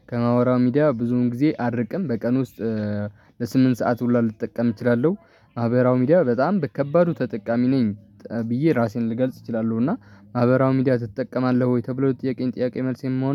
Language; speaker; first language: Amharic; non-native, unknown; Tigrinya